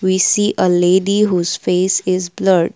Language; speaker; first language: English; non-native, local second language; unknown